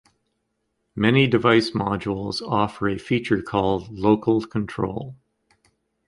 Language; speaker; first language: English; native; English